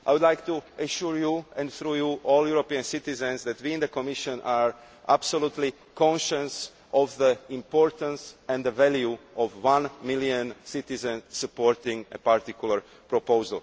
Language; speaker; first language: English; non-native, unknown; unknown